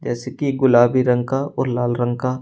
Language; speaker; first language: Hindi; native; Hindi